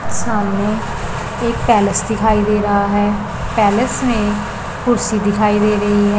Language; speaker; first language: Hindi; non-native, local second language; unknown